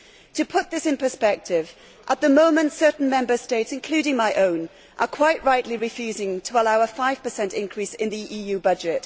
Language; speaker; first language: English; native; English